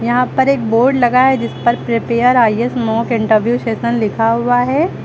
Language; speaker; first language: Hindi; native; Hindi